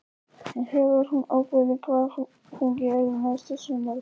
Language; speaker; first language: Icelandic; non-native, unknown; Polish